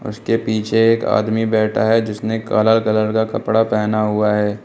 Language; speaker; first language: Hindi; native; Hindi